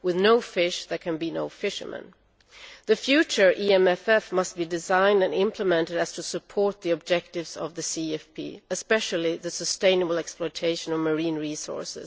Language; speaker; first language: English; non-native, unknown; Swedish